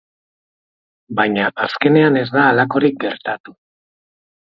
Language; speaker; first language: Basque; non-native, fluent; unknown